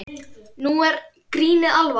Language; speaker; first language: Icelandic; native; Icelandic